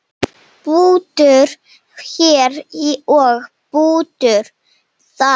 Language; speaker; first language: Icelandic; non-native, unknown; Slovenian